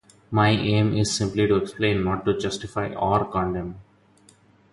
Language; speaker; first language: English; non-native, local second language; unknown